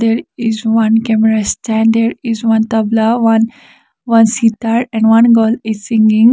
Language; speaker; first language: English; non-native, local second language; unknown